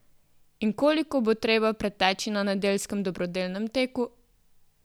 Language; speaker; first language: Slovenian; native; Slovenian